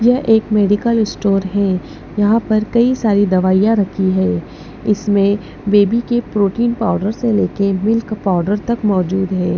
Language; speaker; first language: Hindi; non-native, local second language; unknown